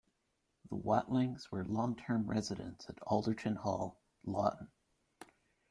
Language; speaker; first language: English; native; English